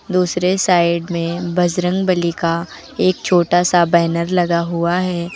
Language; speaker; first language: Hindi; native; Hindi